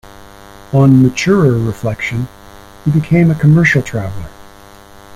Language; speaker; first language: English; native; English